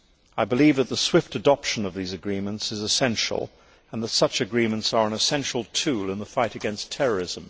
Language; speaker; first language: English; native; English